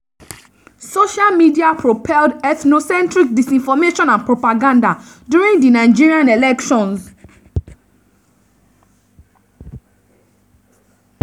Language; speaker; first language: English; non-native, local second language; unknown